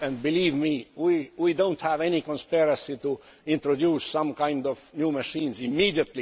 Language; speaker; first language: English; non-native, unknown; Estonian